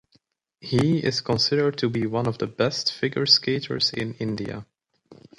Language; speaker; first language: English; native; English